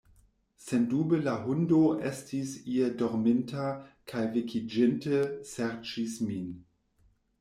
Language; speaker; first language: Esperanto; non-native, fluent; German